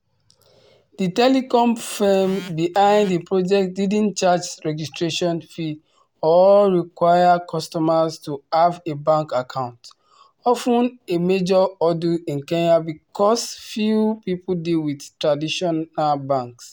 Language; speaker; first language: English; non-native, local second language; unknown